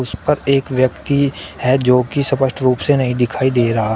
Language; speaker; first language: Hindi; native; Hindi